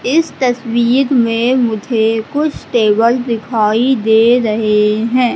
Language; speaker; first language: Hindi; native; Hindi